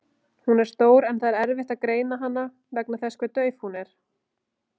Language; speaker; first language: Icelandic; native; Icelandic